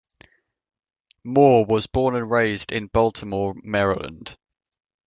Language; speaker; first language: English; native; English